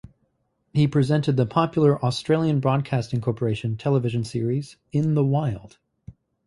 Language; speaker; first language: English; native; English